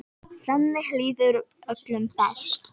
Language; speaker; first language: Icelandic; native; Icelandic